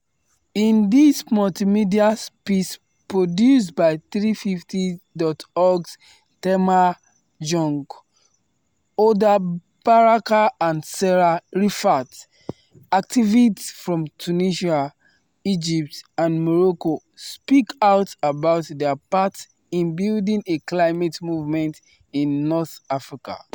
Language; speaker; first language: English; non-native, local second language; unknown